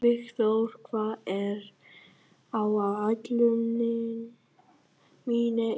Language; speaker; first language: Icelandic; non-native, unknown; Vietnamese